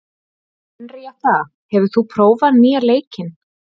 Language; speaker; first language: Icelandic; native; Icelandic